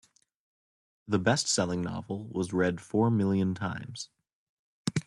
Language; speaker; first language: English; native; English